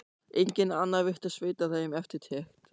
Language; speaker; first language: Icelandic; non-native, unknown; German